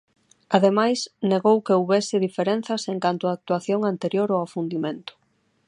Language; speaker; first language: Galician; non-native, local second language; Spanish